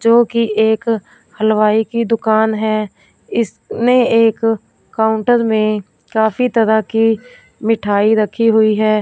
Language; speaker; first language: Hindi; non-native, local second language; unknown